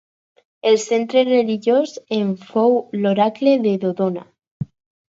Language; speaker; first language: Catalan; non-native, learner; Spanish